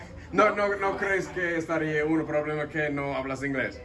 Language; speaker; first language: Spanish; non-native, learner; English